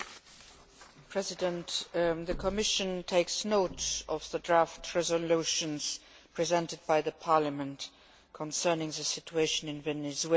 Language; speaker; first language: English; non-native, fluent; Luxembourgish